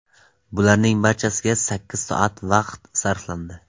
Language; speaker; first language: Uzbek; non-native, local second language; Tajik